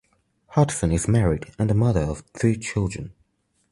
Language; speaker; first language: English; non-native, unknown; Chinese